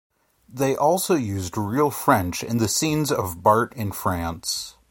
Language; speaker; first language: English; native; English